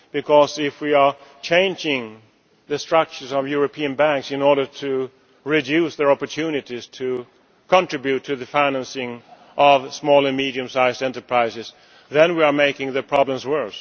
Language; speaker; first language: English; non-native, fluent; Swedish